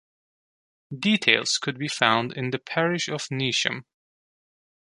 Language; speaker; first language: English; non-native, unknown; Turkish